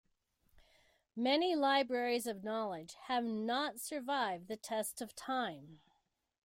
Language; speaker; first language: English; native; English